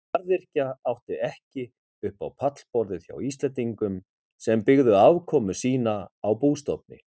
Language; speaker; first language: Icelandic; native; Icelandic